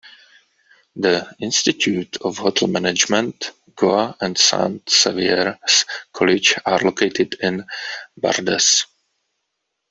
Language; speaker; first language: English; non-native, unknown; Czech